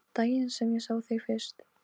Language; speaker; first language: Icelandic; non-native, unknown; Polish